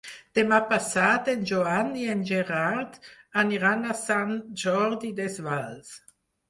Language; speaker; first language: Catalan; non-native, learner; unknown